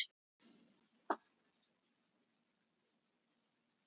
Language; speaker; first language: Icelandic; native; Icelandic